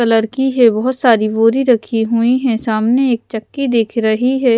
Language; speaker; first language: Hindi; non-native, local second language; Punjabi